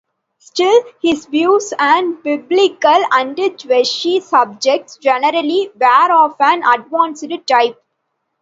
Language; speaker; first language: English; non-native, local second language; Tamil